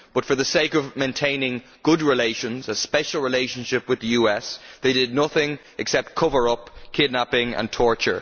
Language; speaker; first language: English; native; English